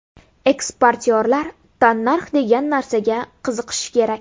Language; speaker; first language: Uzbek; native; Uzbek